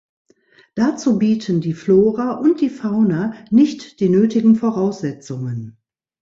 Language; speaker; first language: German; native; German